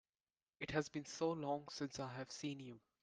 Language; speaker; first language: English; non-native, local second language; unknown